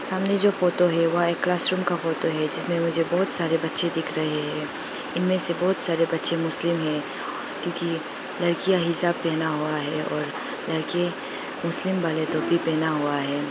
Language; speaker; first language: Hindi; non-native, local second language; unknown